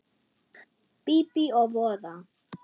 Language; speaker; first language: Icelandic; non-native, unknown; German